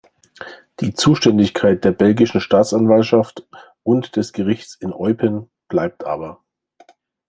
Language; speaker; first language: German; native; German